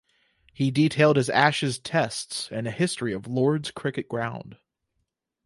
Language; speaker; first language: English; native; English